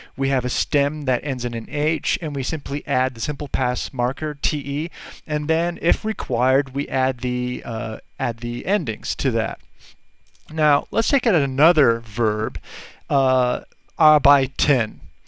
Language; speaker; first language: English; native; English